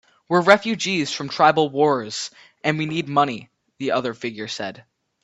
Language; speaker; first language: English; native; English